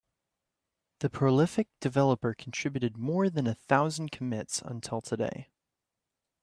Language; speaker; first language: English; native; English